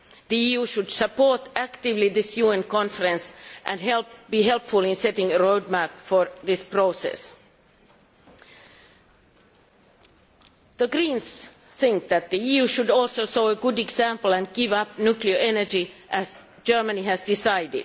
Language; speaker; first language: English; non-native, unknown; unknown